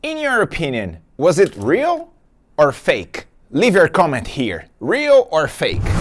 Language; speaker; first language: English; non-native, fluent; Portuguese